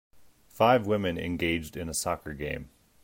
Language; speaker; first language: English; native; English